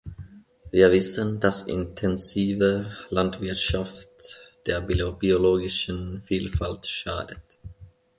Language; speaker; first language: German; non-native, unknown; Finnish